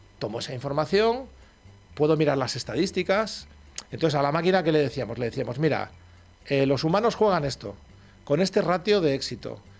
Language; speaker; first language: Spanish; native; Spanish